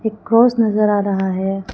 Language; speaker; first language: Hindi; non-native, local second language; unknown